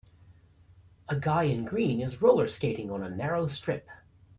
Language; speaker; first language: English; native; English